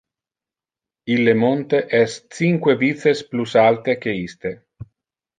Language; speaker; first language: Interlingua; non-native, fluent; Italian